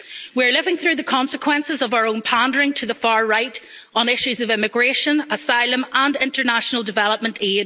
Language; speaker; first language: English; native; English